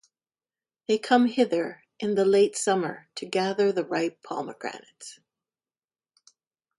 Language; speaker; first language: English; native; English